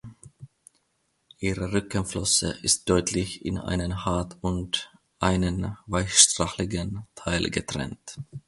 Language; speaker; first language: German; non-native, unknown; Finnish